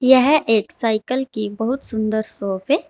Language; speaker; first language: Hindi; native; Hindi